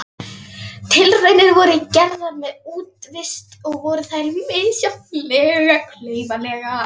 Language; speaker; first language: Icelandic; non-native, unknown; Polish